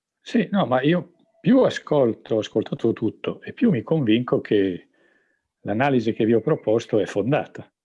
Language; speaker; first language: Italian; native; Italian